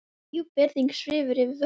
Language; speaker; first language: Icelandic; native; Icelandic